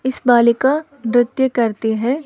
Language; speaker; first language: Hindi; non-native, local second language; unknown